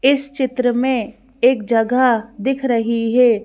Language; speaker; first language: Hindi; native; Hindi